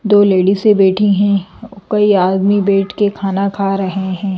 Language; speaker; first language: Hindi; native; Hindi